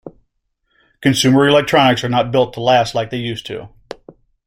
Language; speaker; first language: English; native; English